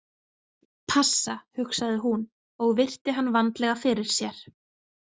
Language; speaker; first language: Icelandic; native; Icelandic